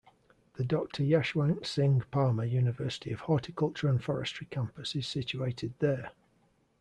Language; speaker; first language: English; native; English